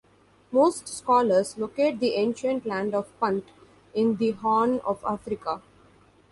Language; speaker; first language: English; non-native, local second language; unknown